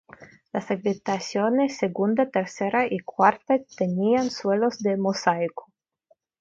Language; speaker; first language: Spanish; non-native, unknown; Russian